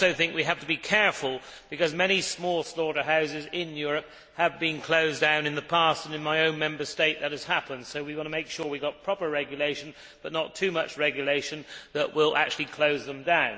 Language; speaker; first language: English; native; English